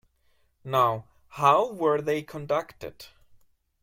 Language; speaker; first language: English; non-native, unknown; German